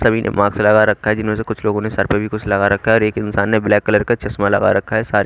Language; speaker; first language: Hindi; native; Hindi